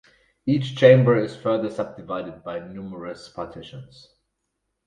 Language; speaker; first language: English; non-native, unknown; German